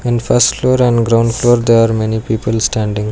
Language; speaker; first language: English; non-native, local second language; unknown